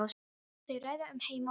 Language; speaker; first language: Icelandic; non-native, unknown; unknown